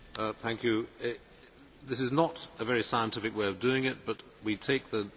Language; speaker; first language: English; native; English